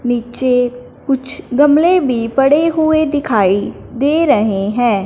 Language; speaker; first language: Hindi; non-native, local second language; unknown